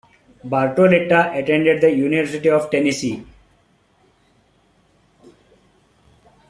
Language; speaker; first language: English; non-native, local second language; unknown